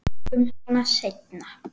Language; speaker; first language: Icelandic; native; Icelandic